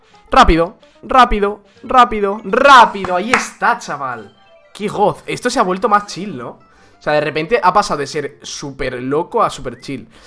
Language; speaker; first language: Spanish; native; Spanish